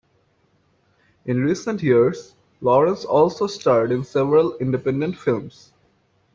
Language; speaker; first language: English; non-native, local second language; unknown